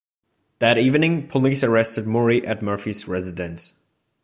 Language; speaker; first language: English; non-native, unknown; German